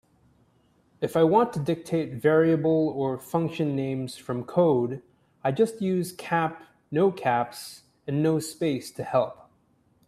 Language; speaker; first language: English; native; English